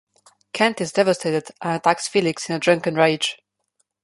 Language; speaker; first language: English; non-native, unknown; Slovenian